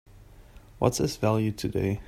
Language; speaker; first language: English; non-native, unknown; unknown